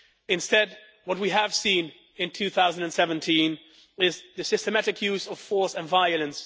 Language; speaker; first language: English; non-native, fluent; Dutch